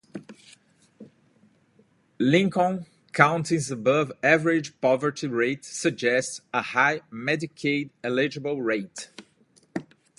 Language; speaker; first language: English; native; English